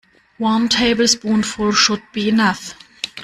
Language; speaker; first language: English; non-native, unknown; German